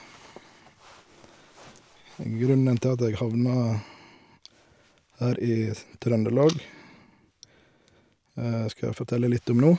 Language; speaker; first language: Norwegian; native; Norwegian